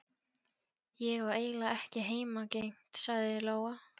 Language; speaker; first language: Icelandic; non-native, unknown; Polish